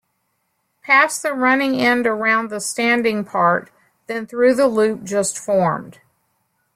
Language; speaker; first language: English; native; English